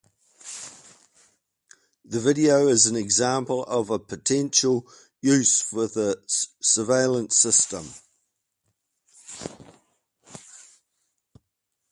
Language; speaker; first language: English; native; English